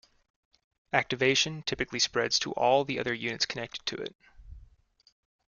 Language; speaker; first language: English; native; English